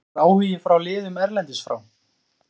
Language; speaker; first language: Icelandic; native; Icelandic